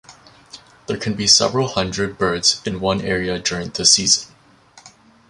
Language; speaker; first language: English; native; English